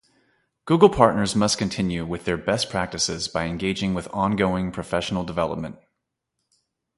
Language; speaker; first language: English; native; English